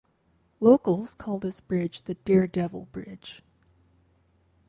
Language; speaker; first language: English; native; English